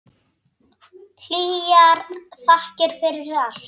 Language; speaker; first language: Icelandic; native; Icelandic